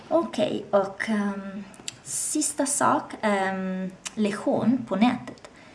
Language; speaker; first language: Swedish; non-native, learner; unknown